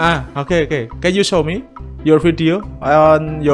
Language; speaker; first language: English; non-native, learner; Indonesian